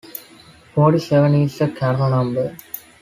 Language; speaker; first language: English; non-native, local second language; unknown